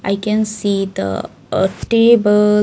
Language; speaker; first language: English; non-native, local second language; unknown